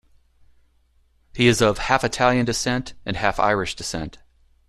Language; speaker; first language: English; native; English